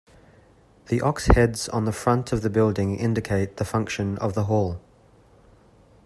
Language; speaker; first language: English; native; English